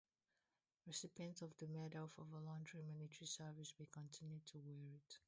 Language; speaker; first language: English; non-native, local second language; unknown